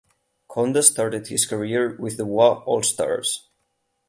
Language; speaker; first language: English; non-native, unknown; Catalan